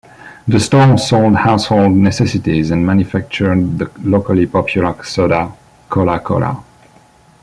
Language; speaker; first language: English; non-native, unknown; French